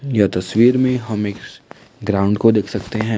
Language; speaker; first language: Hindi; non-native, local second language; Assamese